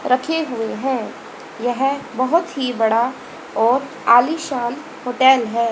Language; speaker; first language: Hindi; native; Hindi